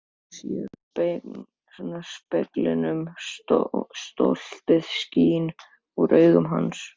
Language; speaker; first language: Icelandic; native; Icelandic